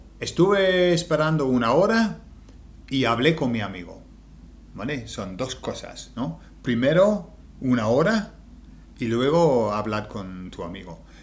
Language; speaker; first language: Spanish; native; Spanish